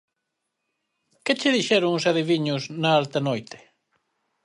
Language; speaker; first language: Galician; native; Galician